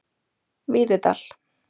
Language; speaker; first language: Icelandic; native; Icelandic